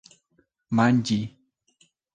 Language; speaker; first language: Esperanto; non-native, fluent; Spanish